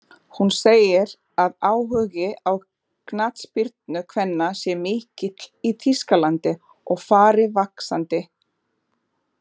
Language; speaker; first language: Icelandic; non-native, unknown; Portuguese